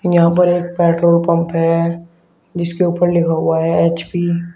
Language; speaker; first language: Hindi; native; Hindi